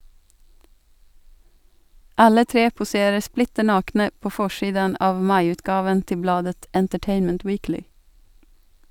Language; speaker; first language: Norwegian; non-native, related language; Swedish